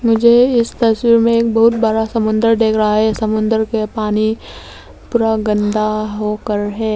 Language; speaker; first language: Hindi; early bilingual, other home language; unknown